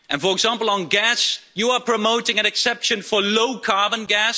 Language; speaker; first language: English; non-native, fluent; Dutch